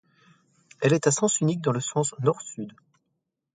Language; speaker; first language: French; native; French